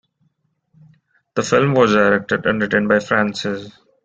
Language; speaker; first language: English; non-native, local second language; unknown